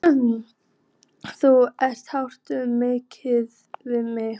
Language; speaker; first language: Icelandic; native; Icelandic